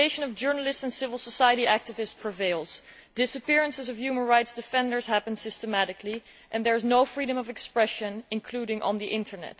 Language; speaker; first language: English; non-native, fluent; Dutch